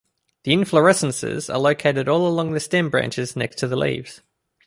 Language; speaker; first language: English; native; English